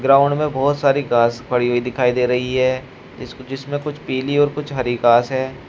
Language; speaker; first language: Hindi; native; Hindi